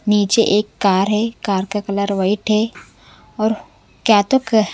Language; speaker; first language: Hindi; non-native, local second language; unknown